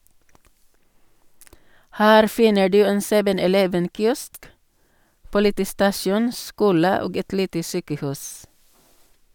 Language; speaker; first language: Norwegian; non-native, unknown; Cebuano